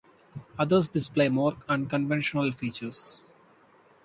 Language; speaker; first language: English; non-native, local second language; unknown